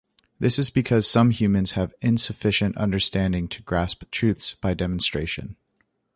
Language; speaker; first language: English; native; English